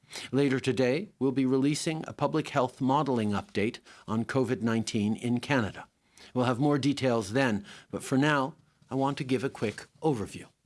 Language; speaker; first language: English; native; English